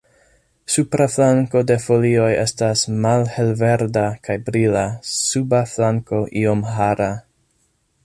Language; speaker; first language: Esperanto; non-native, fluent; English